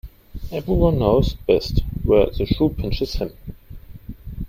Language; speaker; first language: English; non-native, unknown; German